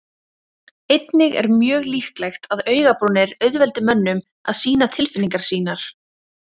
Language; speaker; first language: Icelandic; native; Icelandic